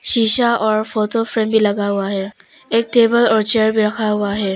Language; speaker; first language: Hindi; non-native, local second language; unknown